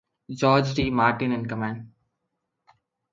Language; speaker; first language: English; non-native, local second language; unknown